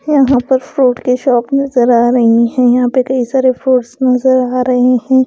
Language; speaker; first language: Hindi; non-native, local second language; Punjabi